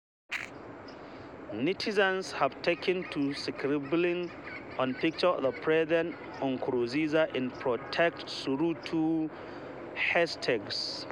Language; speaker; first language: English; non-native, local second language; Hausa